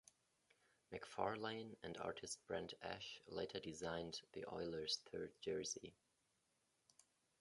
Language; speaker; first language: English; non-native, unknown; German